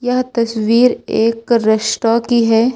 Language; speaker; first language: Hindi; native; Hindi